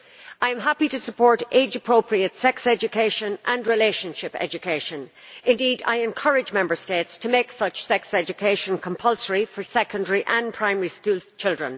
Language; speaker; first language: English; native; English